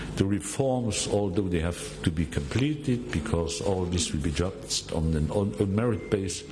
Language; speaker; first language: English; non-native, fluent; Luxembourgish